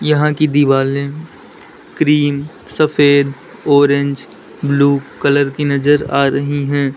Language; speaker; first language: Hindi; native; Hindi